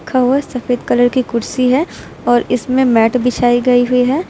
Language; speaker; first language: Hindi; native; Hindi